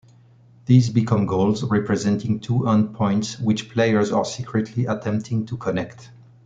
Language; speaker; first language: English; non-native, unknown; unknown